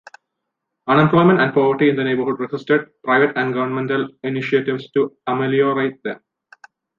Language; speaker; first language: English; non-native, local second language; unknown